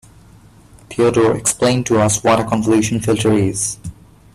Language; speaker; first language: English; non-native, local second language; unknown